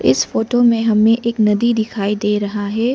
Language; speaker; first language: Hindi; non-native, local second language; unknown